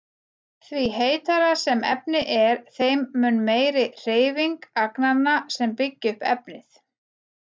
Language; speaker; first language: Icelandic; native; Icelandic